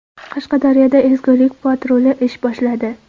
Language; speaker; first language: Uzbek; non-native, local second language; Kara-Kalpak